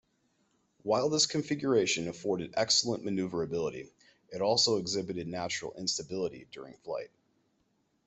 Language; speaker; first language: English; native; English